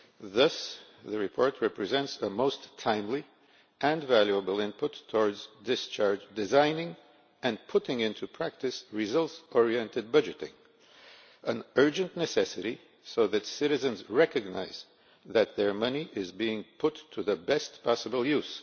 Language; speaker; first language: English; non-native, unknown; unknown